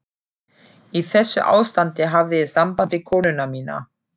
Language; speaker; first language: Icelandic; non-native, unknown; German